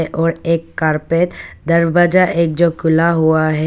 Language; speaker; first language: Hindi; non-native, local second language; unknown